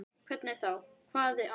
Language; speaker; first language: Icelandic; native; Icelandic